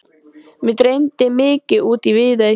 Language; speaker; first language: Icelandic; native; Icelandic